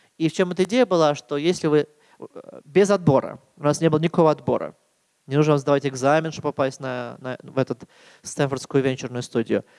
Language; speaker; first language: Russian; native; Russian